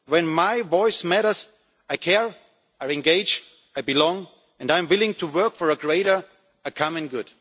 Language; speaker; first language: English; non-native, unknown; German